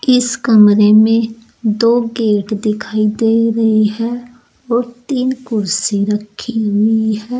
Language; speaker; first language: Hindi; native; Hindi